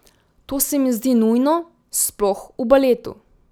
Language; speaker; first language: Slovenian; native; Slovenian